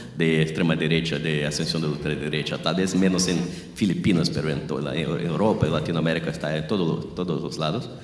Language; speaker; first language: Spanish; non-native, related language; Portuguese